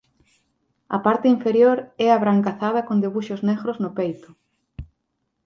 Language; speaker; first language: Galician; native; Galician